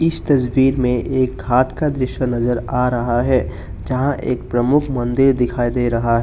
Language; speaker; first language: Hindi; non-native, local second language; Assamese